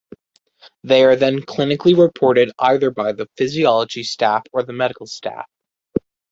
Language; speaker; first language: English; native; English